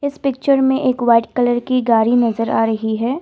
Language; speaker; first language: Hindi; non-native, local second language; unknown